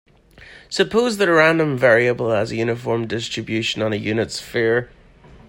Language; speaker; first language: English; native; English